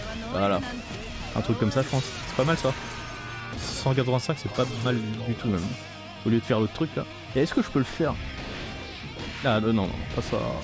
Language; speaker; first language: French; native; French